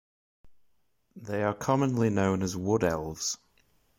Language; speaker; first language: English; native; English